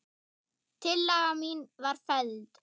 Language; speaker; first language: Icelandic; non-native, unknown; German